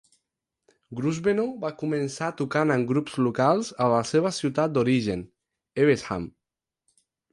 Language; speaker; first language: Catalan; non-native, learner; Spanish